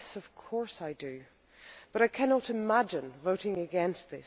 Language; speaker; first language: English; non-native, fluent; Dutch